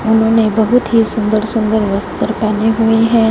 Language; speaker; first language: Hindi; non-native, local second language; Punjabi